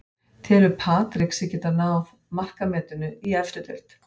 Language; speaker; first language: Icelandic; native; Icelandic